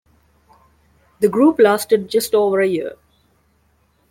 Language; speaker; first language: English; non-native, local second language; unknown